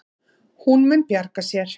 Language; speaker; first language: Icelandic; native; Icelandic